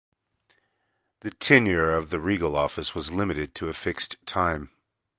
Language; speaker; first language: English; native; English